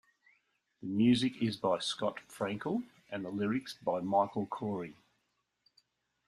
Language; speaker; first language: English; native; English